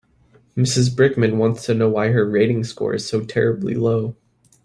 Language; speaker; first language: English; native; English